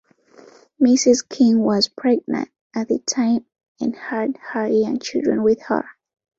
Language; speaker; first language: English; non-native, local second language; Ganda